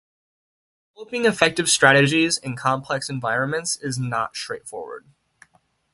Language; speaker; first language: English; native; English